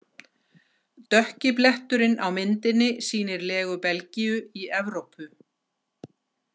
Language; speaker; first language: Icelandic; native; Icelandic